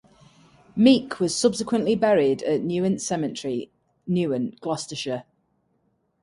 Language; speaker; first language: English; native; English